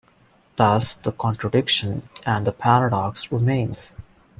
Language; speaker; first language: English; non-native, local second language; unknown